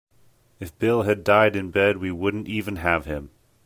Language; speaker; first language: English; native; English